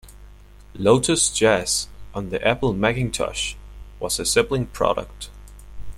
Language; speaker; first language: English; native; English